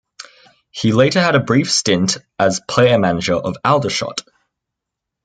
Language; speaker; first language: English; native; English